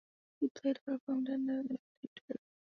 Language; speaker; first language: English; non-native, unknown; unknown